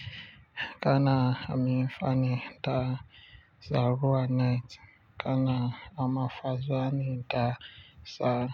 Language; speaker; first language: Hausa; non-native, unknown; Yoruba